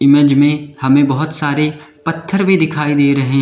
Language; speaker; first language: Hindi; native; Hindi